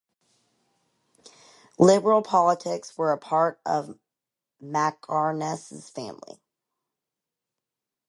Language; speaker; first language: English; native; English